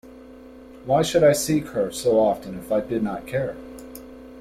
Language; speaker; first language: English; native; English